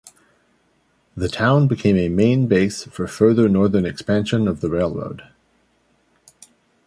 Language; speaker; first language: English; native; English